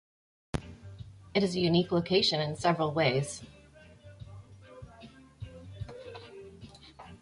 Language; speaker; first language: English; native; English